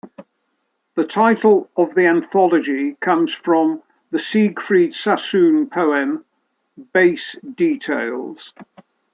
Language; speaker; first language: English; native; English